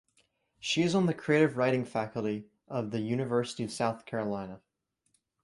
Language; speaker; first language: English; native; English